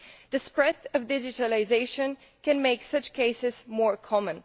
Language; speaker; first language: English; non-native, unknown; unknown